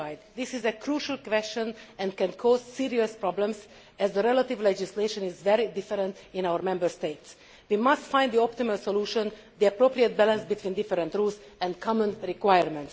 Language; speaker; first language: English; non-native, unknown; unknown